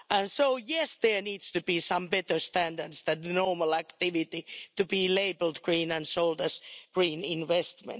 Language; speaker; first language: English; non-native, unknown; Finnish